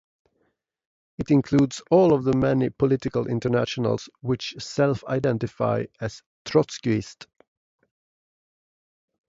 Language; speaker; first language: English; non-native, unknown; Swedish